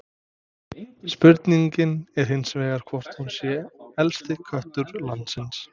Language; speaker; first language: Icelandic; non-native, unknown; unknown